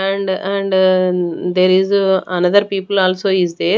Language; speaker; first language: English; non-native, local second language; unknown